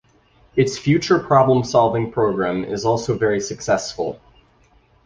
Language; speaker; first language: English; native; English